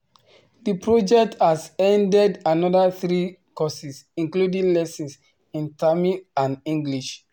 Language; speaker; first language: English; non-native, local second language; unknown